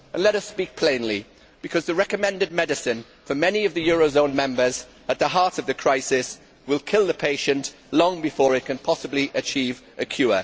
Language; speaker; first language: English; native; English